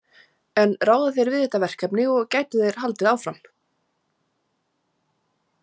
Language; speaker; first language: Icelandic; native; Icelandic